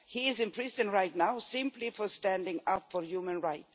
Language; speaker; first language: English; non-native, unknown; Swedish